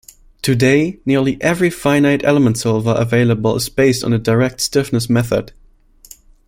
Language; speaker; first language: English; non-native, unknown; German